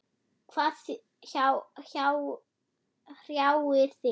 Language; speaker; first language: Icelandic; non-native, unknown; German